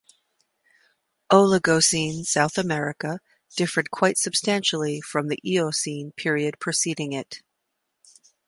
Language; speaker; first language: English; native; English